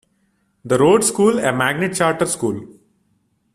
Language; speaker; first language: English; non-native, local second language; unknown